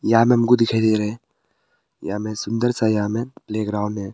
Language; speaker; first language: Hindi; early bilingual, other home language; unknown